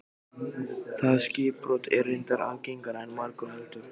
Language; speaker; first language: Icelandic; native; Icelandic